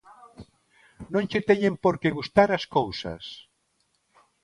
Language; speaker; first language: Galician; non-native, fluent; Spanish